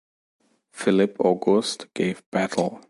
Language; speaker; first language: English; non-native, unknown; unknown